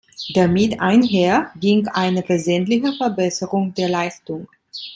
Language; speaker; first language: German; non-native, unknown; Italian